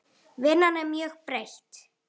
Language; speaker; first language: Icelandic; native; Icelandic